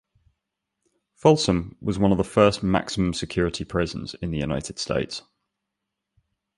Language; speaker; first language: English; native; English